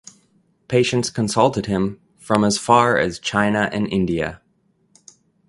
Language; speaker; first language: English; native; English